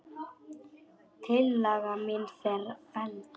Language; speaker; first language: Icelandic; non-native, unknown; Polish